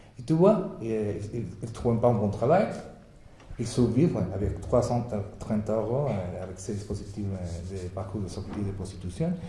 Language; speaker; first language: French; non-native, fluent; Spanish